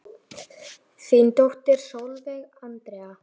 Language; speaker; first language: Icelandic; native; Icelandic